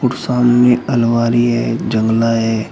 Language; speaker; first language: Hindi; native; Hindi